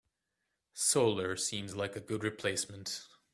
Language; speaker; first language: English; native; English